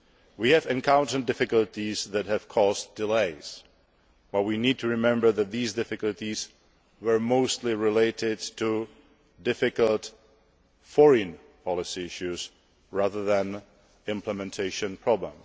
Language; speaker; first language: English; non-native, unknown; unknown